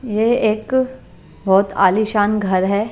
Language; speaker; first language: Hindi; non-native, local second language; Punjabi